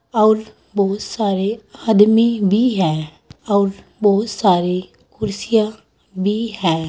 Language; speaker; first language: Hindi; native; Hindi